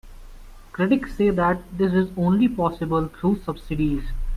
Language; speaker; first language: English; non-native, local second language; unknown